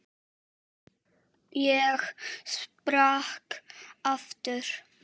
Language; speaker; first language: Icelandic; non-native, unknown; Czech